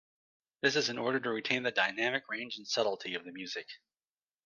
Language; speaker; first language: English; native; English